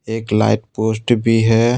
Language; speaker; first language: Hindi; non-native, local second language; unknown